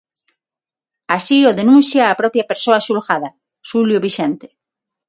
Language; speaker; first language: Galician; non-native, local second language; Spanish